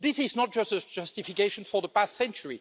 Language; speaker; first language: English; non-native, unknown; French